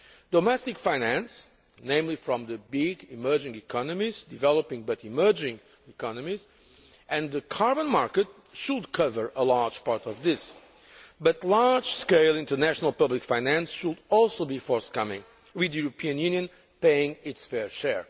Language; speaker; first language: English; non-native, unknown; Portuguese